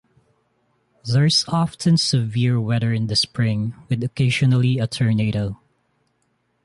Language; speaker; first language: English; non-native, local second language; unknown